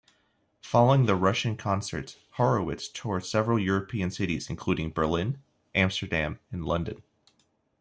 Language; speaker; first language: English; native; English